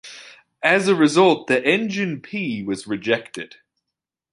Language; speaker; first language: English; native; English